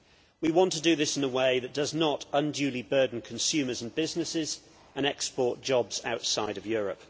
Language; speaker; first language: English; native; English